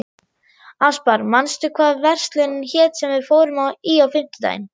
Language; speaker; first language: Icelandic; non-native, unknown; German